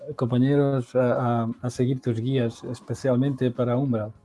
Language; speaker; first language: Spanish; non-native, related language; Portuguese